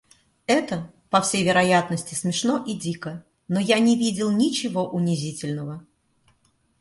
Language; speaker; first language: Russian; native; Russian